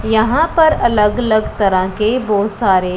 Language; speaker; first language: Hindi; non-native, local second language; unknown